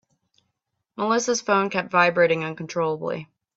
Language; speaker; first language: English; native; English